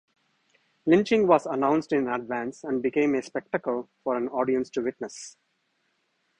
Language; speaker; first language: English; non-native, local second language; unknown